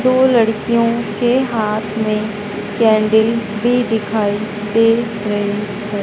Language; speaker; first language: Hindi; native; Hindi